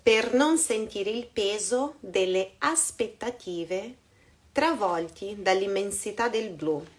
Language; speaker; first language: Italian; non-native, fluent; Portuguese